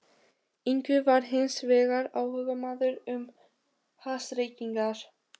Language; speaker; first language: Icelandic; non-native, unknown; Albanian